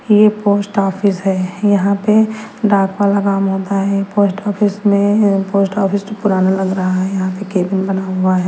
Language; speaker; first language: Hindi; native; Hindi